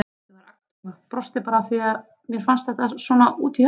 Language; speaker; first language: Icelandic; native; Icelandic